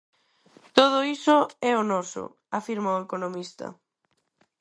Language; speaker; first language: Galician; non-native, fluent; Spanish